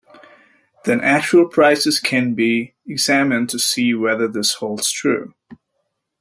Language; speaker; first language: English; native; English